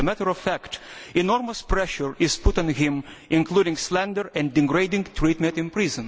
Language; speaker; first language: English; non-native, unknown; Lithuanian